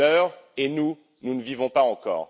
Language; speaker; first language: French; native; French